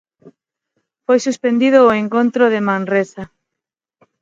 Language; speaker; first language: Galician; non-native, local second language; Spanish